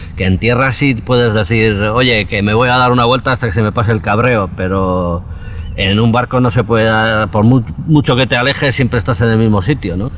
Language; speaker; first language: Spanish; native; Spanish